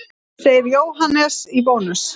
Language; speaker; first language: Icelandic; native; Icelandic